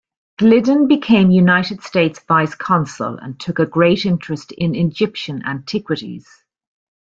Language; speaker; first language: English; native; English